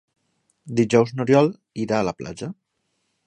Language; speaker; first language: Catalan; non-native, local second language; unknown